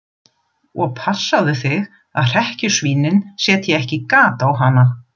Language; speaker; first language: Icelandic; non-native, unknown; German